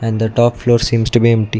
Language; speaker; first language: English; non-native, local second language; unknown